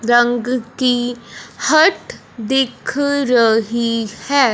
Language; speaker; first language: Hindi; non-native, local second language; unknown